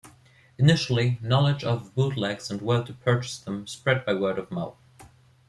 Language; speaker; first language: English; non-native, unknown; German